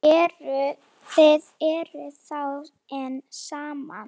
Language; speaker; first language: Icelandic; non-native, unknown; Slovak